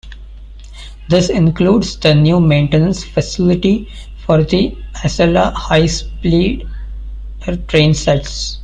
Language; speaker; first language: English; non-native, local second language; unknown